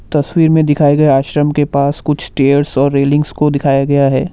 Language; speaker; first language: Hindi; non-native, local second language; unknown